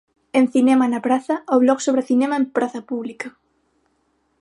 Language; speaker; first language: Galician; non-native, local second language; Spanish